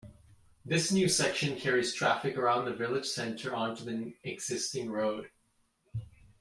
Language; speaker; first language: English; native; English